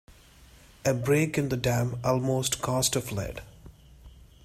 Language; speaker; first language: English; non-native, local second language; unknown